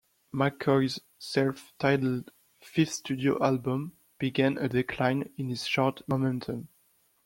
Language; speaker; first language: English; non-native, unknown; French